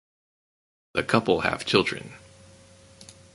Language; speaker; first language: English; native; English